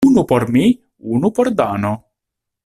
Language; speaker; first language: Esperanto; non-native, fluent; Italian